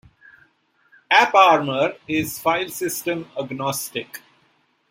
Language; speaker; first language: English; non-native, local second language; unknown